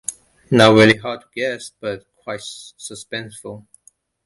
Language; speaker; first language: English; non-native, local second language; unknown